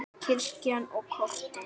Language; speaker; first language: Icelandic; native; Icelandic